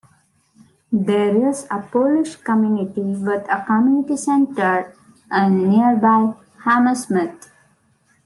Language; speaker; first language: English; non-native, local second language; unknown